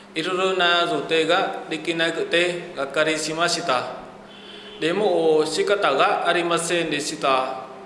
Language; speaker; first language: Japanese; non-native, learner; Vietnamese